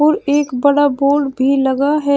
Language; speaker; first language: Hindi; native; Hindi